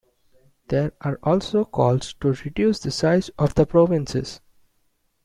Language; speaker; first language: English; non-native, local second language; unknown